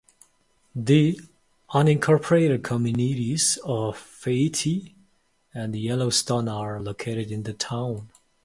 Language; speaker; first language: English; non-native, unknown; Mongolian